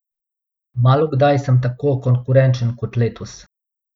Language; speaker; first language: Slovenian; non-native, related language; Bosnian